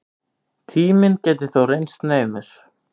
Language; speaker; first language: Icelandic; native; Icelandic